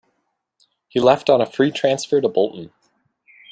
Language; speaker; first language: English; native; English